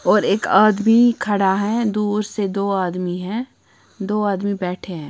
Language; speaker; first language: Hindi; non-native, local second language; Punjabi